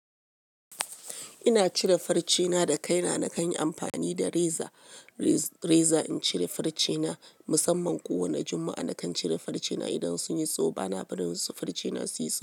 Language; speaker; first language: Hausa; non-native, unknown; Yoruba